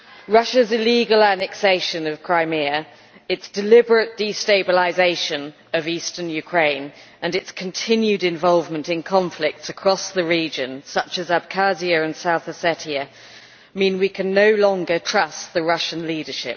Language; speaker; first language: English; native; English